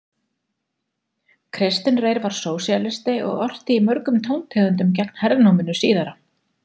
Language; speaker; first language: Icelandic; native; Icelandic